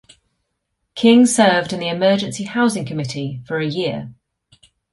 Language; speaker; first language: English; native; English